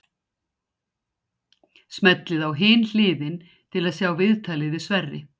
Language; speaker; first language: Icelandic; native; Icelandic